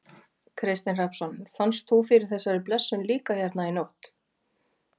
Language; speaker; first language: Icelandic; native; Icelandic